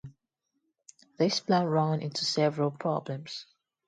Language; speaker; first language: English; non-native, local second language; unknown